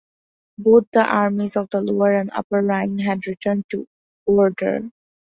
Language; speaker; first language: English; non-native, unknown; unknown